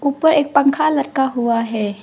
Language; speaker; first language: Hindi; non-native, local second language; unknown